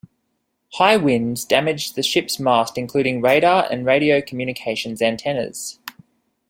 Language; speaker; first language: English; native; English